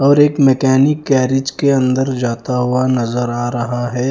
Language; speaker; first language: Hindi; non-native, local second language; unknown